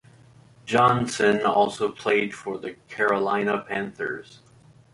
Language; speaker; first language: English; native; English